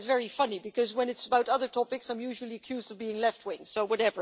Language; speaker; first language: English; non-native, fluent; Dutch